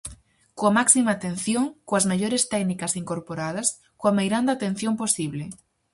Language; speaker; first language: Galician; native; Galician